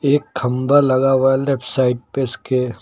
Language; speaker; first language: Hindi; native; Hindi